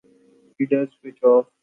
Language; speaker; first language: English; non-native, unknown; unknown